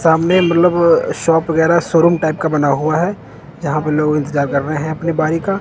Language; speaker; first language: Hindi; non-native, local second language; Punjabi